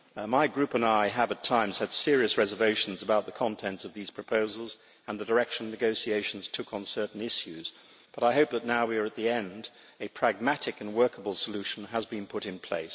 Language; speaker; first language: English; native; English